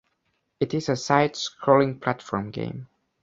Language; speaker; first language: English; non-native, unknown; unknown